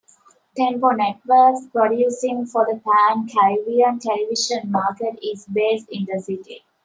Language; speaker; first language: English; native; English